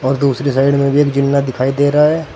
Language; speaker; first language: Hindi; native; Hindi